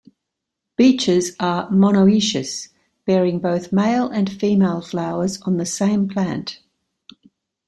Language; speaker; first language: English; native; English